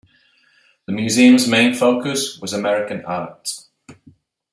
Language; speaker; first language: English; native; English